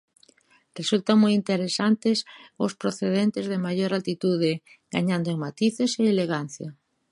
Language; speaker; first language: Galician; native; Galician